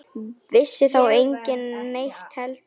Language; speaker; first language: Icelandic; native; Icelandic